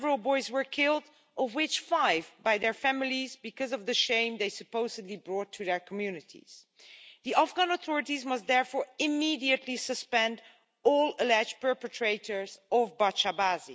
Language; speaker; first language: English; non-native, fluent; Dutch